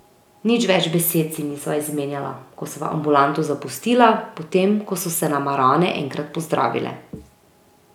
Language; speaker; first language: Slovenian; native; Slovenian